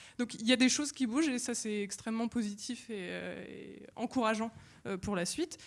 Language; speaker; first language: French; native; French